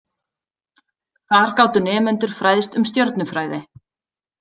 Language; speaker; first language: Icelandic; native; Icelandic